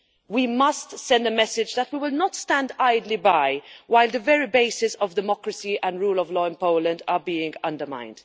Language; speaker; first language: English; non-native, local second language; Maltese